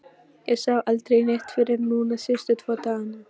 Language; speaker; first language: Icelandic; non-native, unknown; Polish